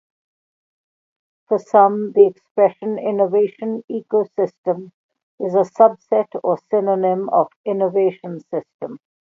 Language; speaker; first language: English; non-native, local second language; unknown